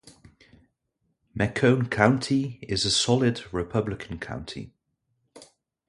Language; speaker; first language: English; non-native, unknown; Dutch